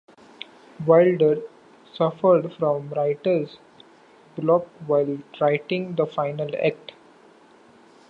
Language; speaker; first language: English; non-native, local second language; Marathi